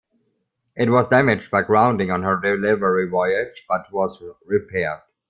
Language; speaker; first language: English; non-native, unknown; German